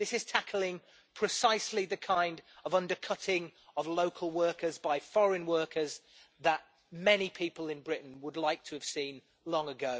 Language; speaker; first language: English; native; English